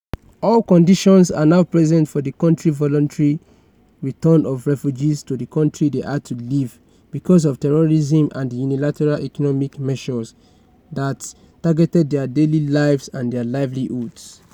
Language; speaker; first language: English; non-native, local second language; Yoruba